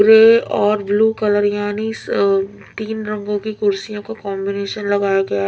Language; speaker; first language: Hindi; non-native, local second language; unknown